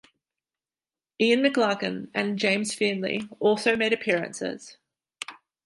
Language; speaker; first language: English; native; English